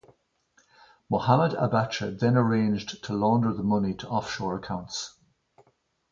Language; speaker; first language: English; native; English